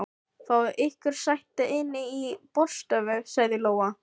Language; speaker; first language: Icelandic; non-native, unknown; Filipino